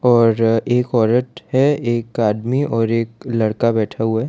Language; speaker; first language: Hindi; non-native, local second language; Gujarati